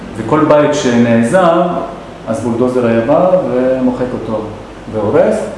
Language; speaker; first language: Hebrew; non-native, local second language; Arabic